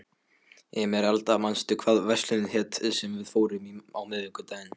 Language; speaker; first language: Icelandic; non-native, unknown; Polish